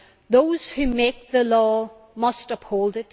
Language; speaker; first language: English; native; English